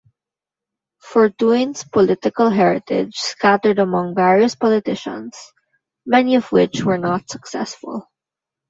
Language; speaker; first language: English; non-native, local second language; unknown